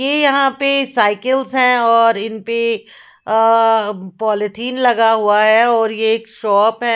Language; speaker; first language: Hindi; non-native, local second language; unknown